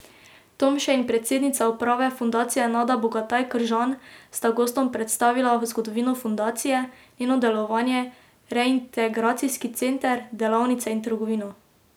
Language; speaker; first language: Slovenian; native; Slovenian